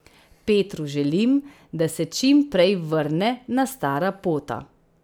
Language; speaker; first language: Slovenian; native; Slovenian